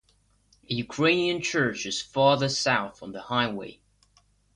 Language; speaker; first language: English; non-native, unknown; Russian